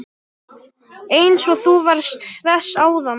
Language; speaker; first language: Icelandic; non-native, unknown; Polish